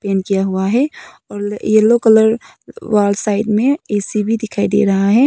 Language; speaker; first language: Hindi; non-native, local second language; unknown